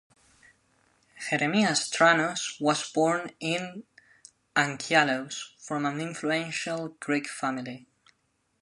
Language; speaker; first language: English; non-native, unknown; Spanish